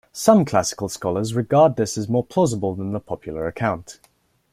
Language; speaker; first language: English; native; English